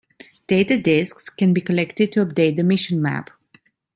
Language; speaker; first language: English; non-native, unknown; Italian